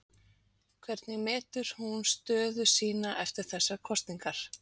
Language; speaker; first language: Icelandic; native; Icelandic